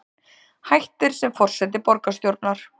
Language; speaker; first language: Icelandic; native; Icelandic